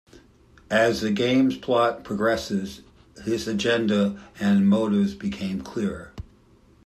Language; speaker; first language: English; native; English